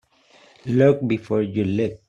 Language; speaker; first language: English; native; English